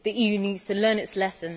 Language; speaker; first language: English; native; English